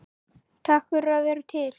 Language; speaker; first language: Icelandic; native; Icelandic